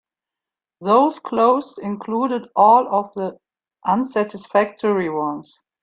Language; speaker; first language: English; non-native, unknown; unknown